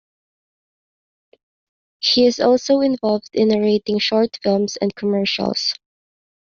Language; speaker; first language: English; non-native, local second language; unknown